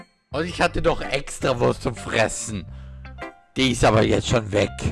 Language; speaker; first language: German; native; German